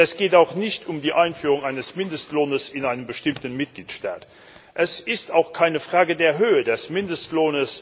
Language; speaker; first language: German; non-native, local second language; Luxembourgish